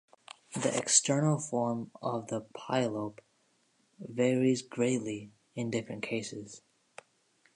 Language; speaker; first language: English; native; English